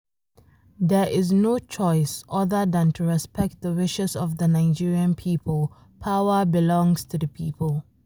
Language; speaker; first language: English; non-native, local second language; Hausa